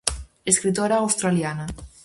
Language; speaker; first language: Galician; native; Galician